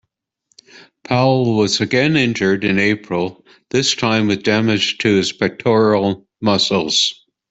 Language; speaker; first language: English; native; English